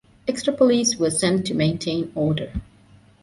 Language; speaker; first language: English; non-native, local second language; Divehi